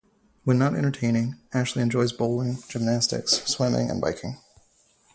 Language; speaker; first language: English; native; English